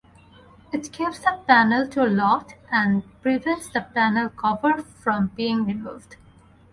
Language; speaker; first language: English; non-native, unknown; Bangla